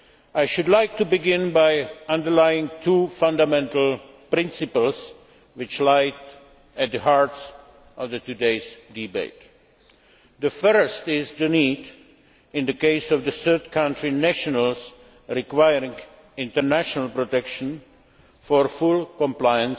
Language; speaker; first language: English; non-native, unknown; Czech